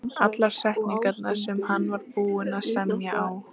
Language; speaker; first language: Icelandic; native; Icelandic